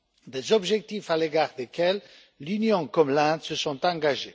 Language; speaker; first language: French; non-native, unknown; Romanian